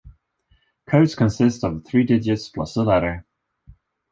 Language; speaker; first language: English; non-native, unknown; Swedish